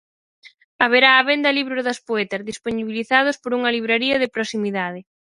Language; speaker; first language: Galician; native; Galician